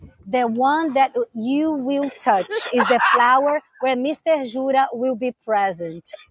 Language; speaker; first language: English; non-native, fluent; Portuguese